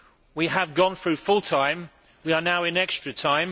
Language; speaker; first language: English; native; English